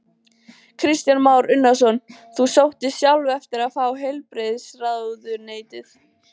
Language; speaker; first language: Icelandic; native; Icelandic